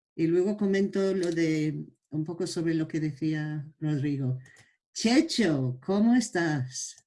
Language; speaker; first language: Spanish; non-native, fluent; English